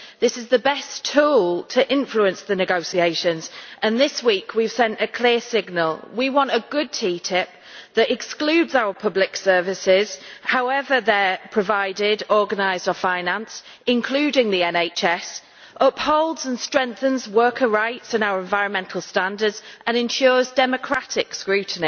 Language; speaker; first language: English; native; English